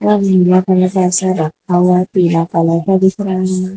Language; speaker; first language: Hindi; non-native, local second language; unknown